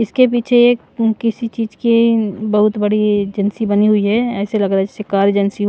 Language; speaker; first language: Hindi; non-native, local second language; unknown